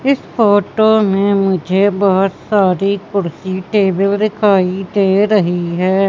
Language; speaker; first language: Hindi; native; Hindi